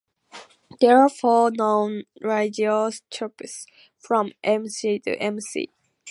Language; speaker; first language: English; native; English